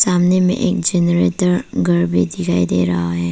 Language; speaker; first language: Hindi; non-native, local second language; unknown